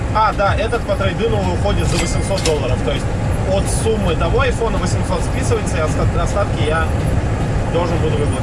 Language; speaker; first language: Russian; native; Russian